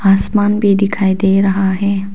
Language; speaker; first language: Hindi; non-native, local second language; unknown